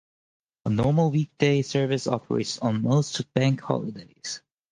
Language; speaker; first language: English; native; English